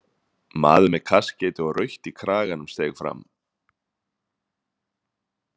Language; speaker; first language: Icelandic; native; Icelandic